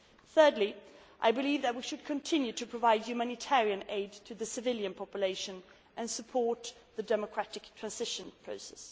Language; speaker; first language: English; non-native, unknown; Swedish